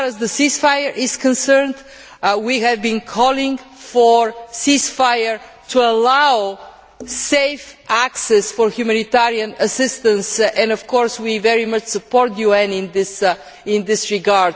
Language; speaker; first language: English; native; English